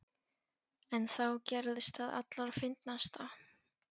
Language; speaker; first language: Icelandic; non-native, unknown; Polish